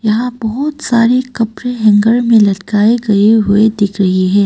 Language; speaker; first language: Hindi; non-native, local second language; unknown